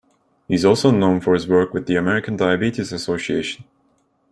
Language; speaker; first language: English; non-native, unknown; Turkish